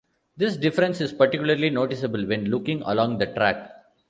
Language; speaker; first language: English; non-native, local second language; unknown